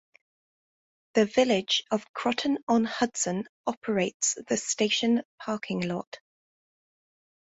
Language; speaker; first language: English; native; English